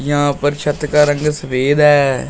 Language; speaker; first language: Hindi; native; Hindi